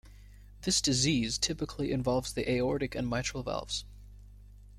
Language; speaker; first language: English; native; English